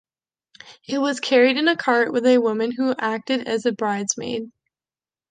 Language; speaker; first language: English; native; English